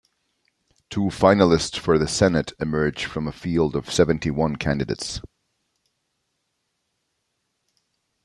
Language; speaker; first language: English; native; English